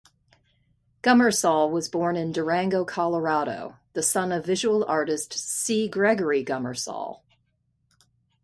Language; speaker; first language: English; native; English